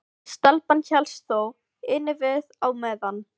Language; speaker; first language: Icelandic; non-native, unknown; Filipino